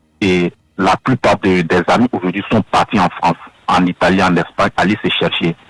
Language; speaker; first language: French; non-native, local second language; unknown